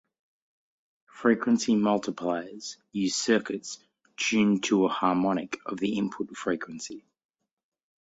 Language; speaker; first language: English; native; English